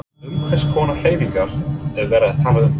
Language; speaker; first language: Icelandic; non-native, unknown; English